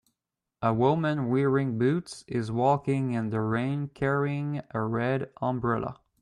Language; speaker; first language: English; native; English